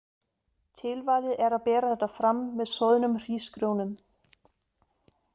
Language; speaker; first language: Icelandic; non-native, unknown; German